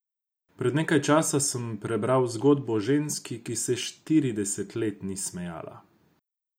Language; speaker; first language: Slovenian; non-native, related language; Croatian